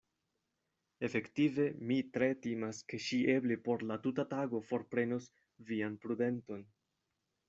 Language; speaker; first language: Esperanto; non-native, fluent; Spanish